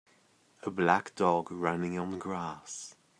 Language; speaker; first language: English; native; English